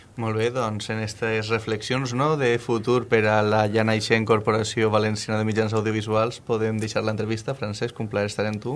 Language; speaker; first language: Catalan; native; Catalan